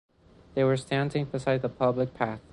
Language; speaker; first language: English; non-native, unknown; Spanish